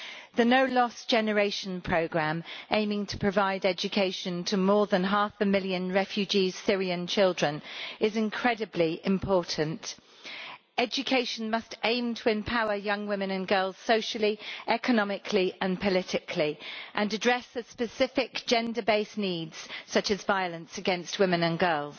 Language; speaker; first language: English; native; English